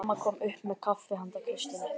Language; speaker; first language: Icelandic; native; Icelandic